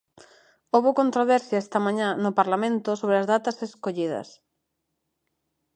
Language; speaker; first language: Galician; non-native, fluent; Spanish